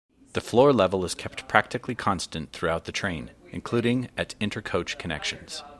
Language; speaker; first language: English; native; English